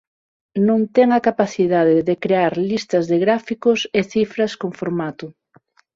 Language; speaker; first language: Galician; non-native, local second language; Spanish